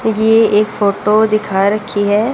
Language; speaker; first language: Hindi; native; Hindi